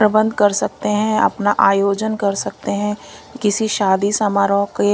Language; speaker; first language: Hindi; non-native, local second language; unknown